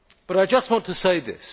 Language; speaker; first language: English; native; English